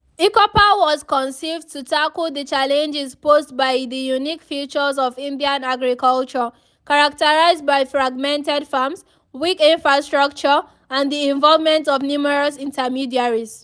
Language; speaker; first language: English; non-native, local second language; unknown